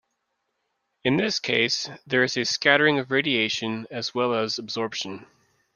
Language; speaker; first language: English; native; English